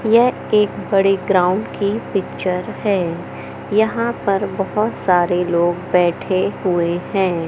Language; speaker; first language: Hindi; native; Hindi